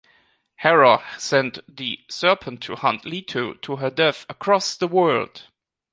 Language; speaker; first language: English; non-native, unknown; German